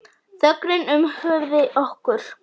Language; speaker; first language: Icelandic; non-native, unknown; Polish